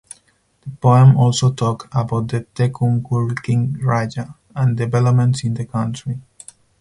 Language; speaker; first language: English; non-native, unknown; Spanish